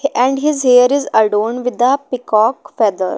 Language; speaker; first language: English; non-native, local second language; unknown